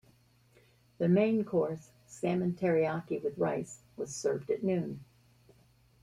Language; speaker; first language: English; native; English